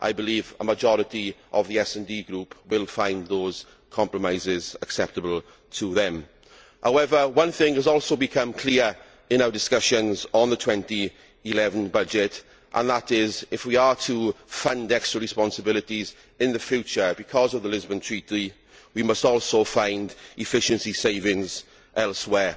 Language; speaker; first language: English; native; English